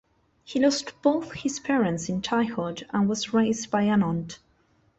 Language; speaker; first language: English; non-native, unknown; Spanish